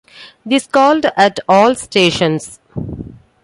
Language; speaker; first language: English; non-native, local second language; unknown